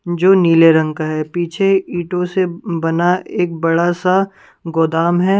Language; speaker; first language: Hindi; non-native, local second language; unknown